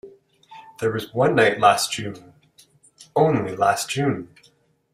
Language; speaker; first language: English; native; English